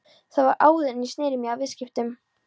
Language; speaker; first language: Icelandic; non-native, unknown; Polish